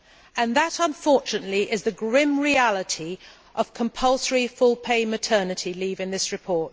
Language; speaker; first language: English; native; English